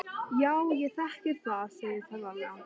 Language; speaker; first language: Icelandic; native; Icelandic